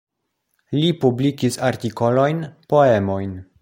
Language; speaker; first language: Esperanto; non-native, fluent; Polish